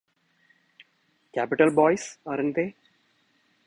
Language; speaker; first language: English; non-native, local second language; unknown